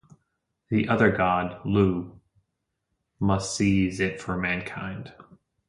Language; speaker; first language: English; native; English